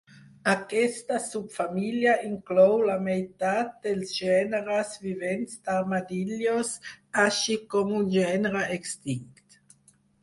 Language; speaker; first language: Catalan; non-native, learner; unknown